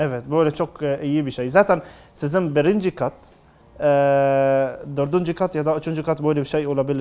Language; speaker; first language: Turkish; non-native, learner; Arabic